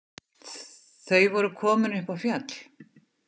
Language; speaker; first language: Icelandic; native; Icelandic